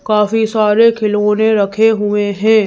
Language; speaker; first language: Hindi; native; Hindi